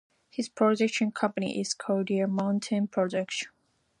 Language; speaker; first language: English; non-native, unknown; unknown